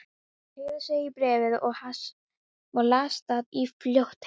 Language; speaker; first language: Icelandic; non-native, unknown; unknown